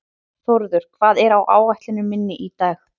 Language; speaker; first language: Icelandic; native; Icelandic